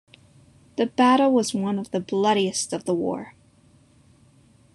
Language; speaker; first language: English; native; English